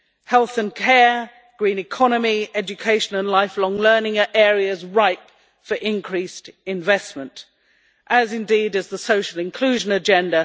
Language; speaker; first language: English; native; English